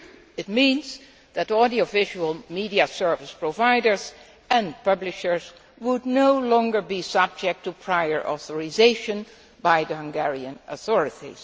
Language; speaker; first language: English; non-native, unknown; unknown